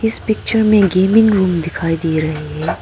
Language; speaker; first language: Hindi; non-native, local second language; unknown